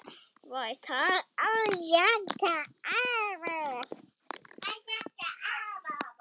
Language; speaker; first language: Icelandic; non-native, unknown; German